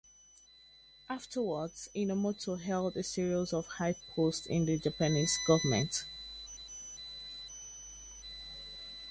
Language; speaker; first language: English; native; English